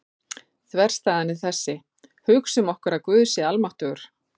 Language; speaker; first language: Icelandic; native; Icelandic